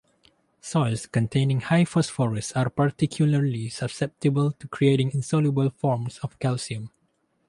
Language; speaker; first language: English; non-native, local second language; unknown